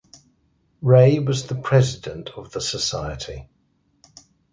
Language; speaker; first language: English; native; English